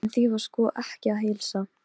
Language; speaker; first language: Icelandic; non-native, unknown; Polish